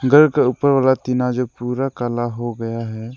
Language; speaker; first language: Hindi; non-native, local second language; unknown